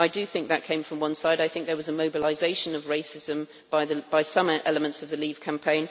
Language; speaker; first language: English; native; English